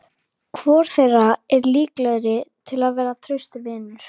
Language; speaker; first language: Icelandic; native; Icelandic